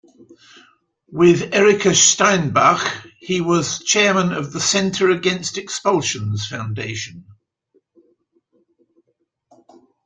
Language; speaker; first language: English; native; English